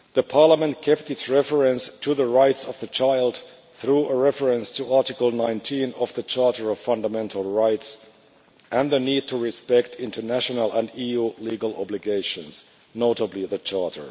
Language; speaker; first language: English; non-native, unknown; Finnish